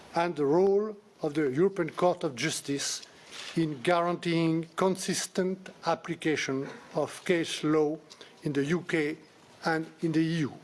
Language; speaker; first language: English; non-native, fluent; French